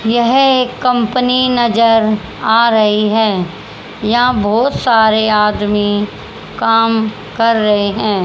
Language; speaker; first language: Hindi; native; Hindi